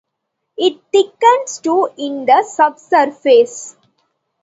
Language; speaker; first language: English; non-native, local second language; Tamil